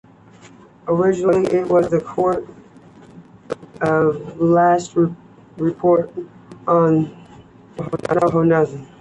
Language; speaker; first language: English; native; English